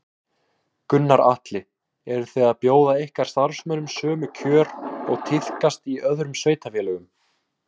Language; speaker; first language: Icelandic; native; Icelandic